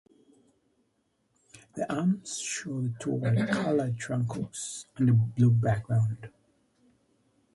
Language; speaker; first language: English; native; English